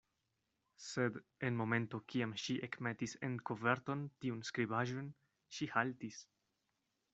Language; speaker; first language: Esperanto; non-native, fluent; Spanish